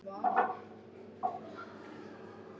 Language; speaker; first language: Icelandic; native; Icelandic